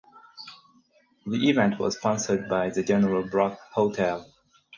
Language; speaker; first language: English; non-native, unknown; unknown